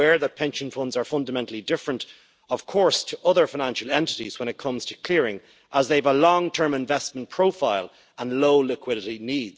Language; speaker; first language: English; native; English